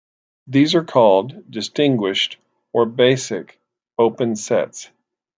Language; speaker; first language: English; native; English